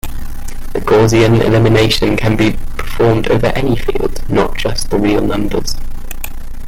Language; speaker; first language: English; native; English